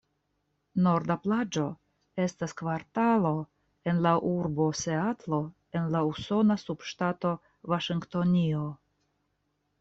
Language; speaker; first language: Esperanto; non-native, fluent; Russian